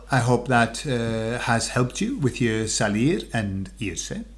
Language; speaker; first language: English; native; English